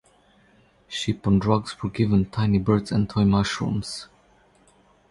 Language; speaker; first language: English; non-native, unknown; Croatian